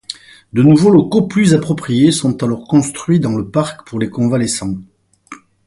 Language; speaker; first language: French; native; French